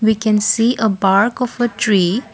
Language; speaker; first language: English; non-native, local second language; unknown